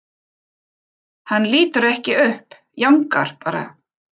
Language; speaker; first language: Icelandic; non-native, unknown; German